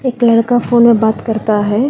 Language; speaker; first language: Hindi; non-native, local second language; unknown